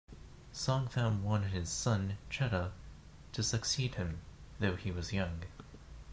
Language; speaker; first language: English; non-native, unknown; Japanese